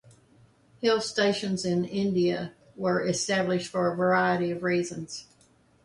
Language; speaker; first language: English; native; English